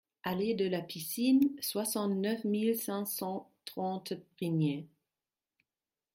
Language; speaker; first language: French; non-native, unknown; German